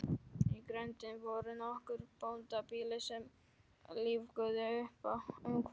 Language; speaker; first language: Icelandic; non-native, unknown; Polish